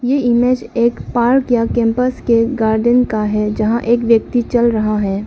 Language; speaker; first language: Hindi; non-native, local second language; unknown